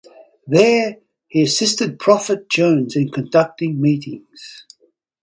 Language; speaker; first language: English; native; English